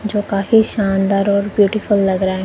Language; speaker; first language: Hindi; non-native, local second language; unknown